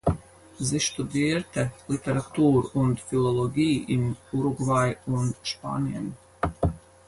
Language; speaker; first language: German; non-native, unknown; Latvian